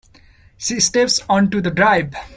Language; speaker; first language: English; non-native, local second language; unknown